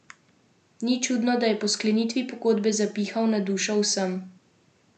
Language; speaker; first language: Slovenian; native; Slovenian